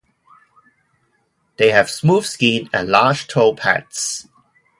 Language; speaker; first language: English; non-native, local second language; Cantonese